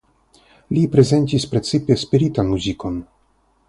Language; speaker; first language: Esperanto; non-native, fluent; Russian